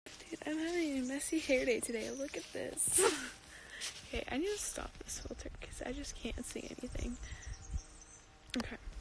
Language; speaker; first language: English; native; English